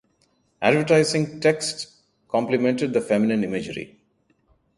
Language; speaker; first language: English; non-native, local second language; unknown